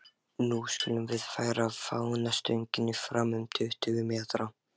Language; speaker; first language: Icelandic; non-native, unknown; Lithuanian